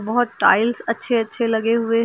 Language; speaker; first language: Hindi; native; Hindi